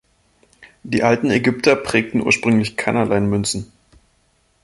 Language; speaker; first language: German; native; German